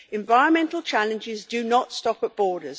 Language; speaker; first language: English; native; English